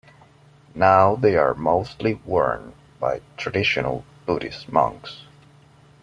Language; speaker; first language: English; non-native, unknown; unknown